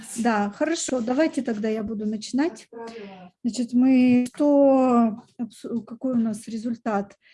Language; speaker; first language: Russian; native; Russian